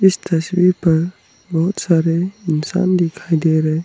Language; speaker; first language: Hindi; non-native, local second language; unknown